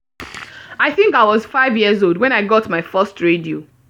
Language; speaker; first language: English; non-native, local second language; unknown